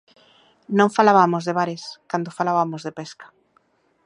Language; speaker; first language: Galician; native; Galician